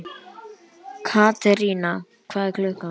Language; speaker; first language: Icelandic; native; Icelandic